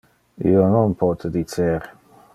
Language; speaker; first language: Interlingua; non-native, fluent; Dutch